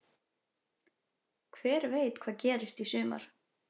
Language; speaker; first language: Icelandic; native; Icelandic